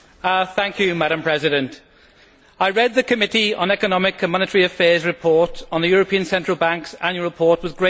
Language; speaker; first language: English; native; English